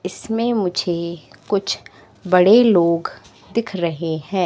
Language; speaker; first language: Hindi; native; Hindi